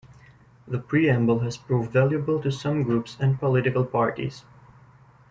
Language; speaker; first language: English; native; English